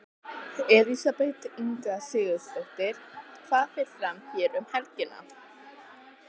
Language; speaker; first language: Icelandic; native; Icelandic